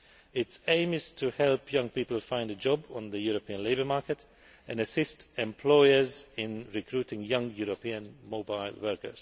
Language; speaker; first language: English; non-native, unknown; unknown